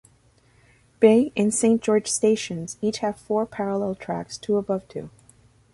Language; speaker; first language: English; native; English